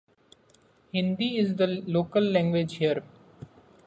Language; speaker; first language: English; non-native, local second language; Marathi